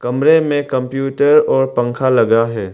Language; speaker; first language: Hindi; non-native, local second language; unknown